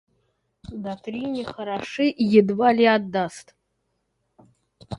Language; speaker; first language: Russian; native; Russian